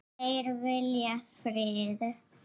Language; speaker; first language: Icelandic; native; Icelandic